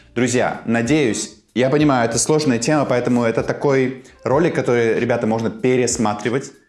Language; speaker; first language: Russian; native; Russian